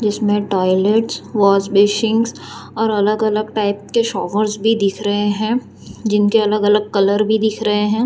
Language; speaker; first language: Hindi; non-native, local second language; Gujarati